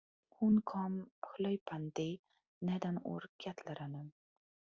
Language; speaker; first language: Icelandic; non-native, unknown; Polish